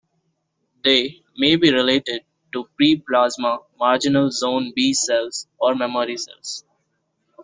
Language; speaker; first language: English; non-native, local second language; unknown